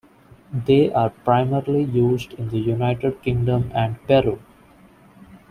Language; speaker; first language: English; non-native, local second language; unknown